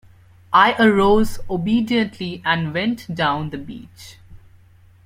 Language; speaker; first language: English; non-native, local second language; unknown